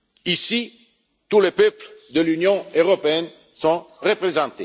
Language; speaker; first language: French; non-native, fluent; Italian